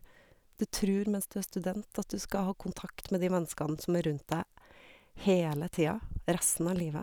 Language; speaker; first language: Norwegian; native; Norwegian